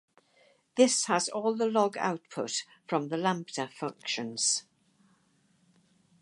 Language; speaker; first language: English; native; English